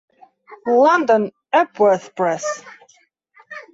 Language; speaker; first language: English; non-native, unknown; Belarusian